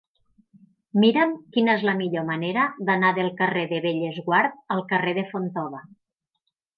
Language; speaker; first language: Catalan; native; Catalan